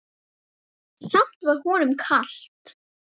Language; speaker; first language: Icelandic; native; Icelandic